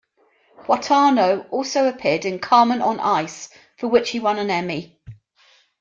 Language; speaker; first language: English; native; English